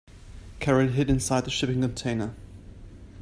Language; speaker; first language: English; native; English